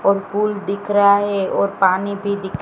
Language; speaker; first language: Hindi; non-native, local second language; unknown